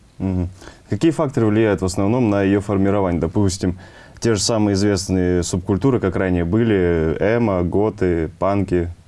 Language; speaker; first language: Russian; native; Russian